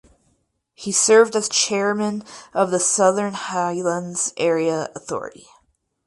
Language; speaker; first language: English; native; English